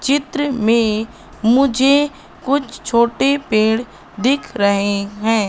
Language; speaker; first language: Hindi; native; Hindi